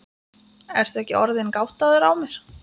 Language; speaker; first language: Icelandic; non-native, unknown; Lithuanian